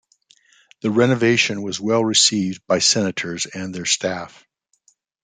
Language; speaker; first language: English; native; English